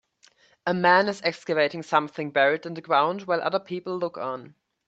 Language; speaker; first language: English; native; English